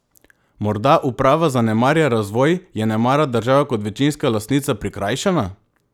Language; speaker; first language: Slovenian; non-native, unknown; Macedonian